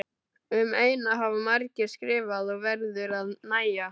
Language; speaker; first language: Icelandic; native; Icelandic